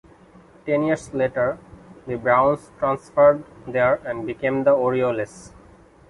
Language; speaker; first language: English; non-native, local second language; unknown